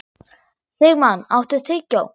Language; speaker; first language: Icelandic; non-native, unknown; German